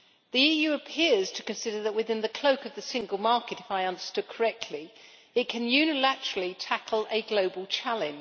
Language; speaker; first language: English; native; English